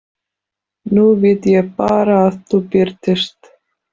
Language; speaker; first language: Icelandic; non-native, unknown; Polish